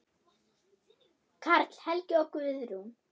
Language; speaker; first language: Icelandic; non-native, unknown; German